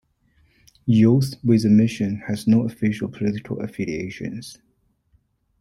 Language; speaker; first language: English; non-native, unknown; Chinese